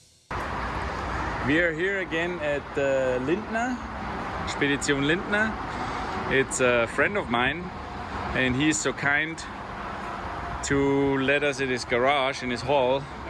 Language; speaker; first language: English; non-native, fluent; German